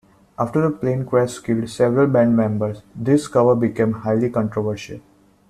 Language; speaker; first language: English; non-native, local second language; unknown